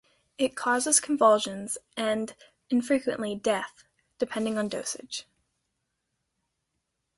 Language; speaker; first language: English; native; English